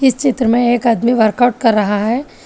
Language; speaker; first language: Hindi; non-native, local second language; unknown